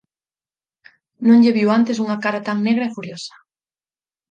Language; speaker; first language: Galician; native; Galician